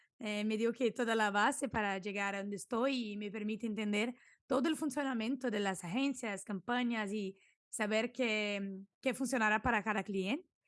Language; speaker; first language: Spanish; non-native, related language; Portuguese